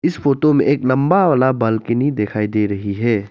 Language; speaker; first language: Hindi; non-native, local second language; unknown